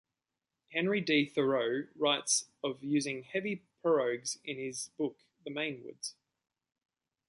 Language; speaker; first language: English; native; English